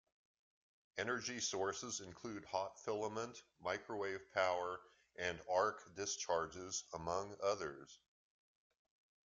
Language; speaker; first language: English; native; English